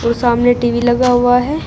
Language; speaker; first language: Hindi; native; Hindi